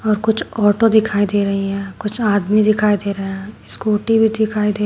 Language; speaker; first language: Hindi; native; Hindi